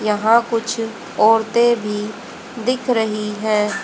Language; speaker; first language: Hindi; native; Hindi